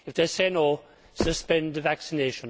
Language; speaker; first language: English; native; English